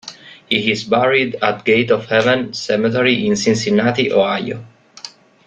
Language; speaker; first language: English; non-native, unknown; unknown